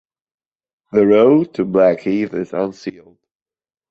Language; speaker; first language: English; non-native, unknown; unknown